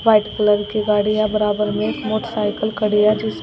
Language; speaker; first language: Hindi; native; Hindi